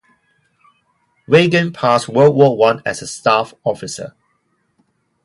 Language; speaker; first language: English; non-native, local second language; Cantonese